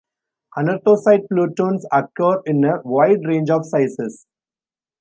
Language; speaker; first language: English; non-native, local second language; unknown